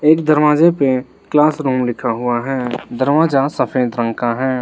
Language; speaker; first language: Hindi; non-native, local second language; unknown